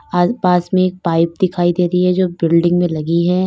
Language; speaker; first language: Hindi; native; Hindi